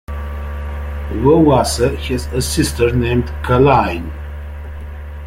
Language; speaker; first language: English; native; English